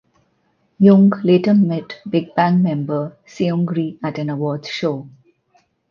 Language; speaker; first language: English; non-native, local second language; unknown